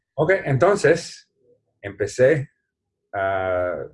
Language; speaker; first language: Spanish; non-native, fluent; English